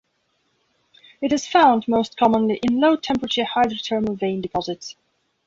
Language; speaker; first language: English; non-native, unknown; Belarusian